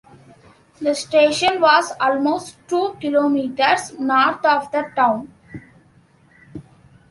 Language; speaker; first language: English; non-native, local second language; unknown